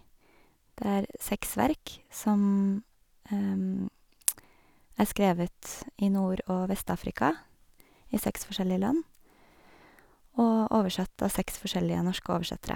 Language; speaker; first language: Norwegian; native; Norwegian